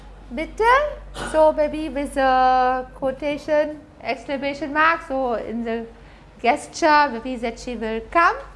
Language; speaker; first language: English; non-native, fluent; German